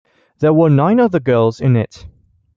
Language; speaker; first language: English; non-native, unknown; French